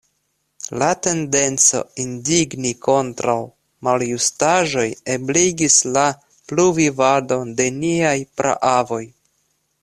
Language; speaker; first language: Esperanto; non-native, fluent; Russian